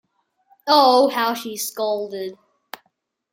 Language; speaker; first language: English; non-native, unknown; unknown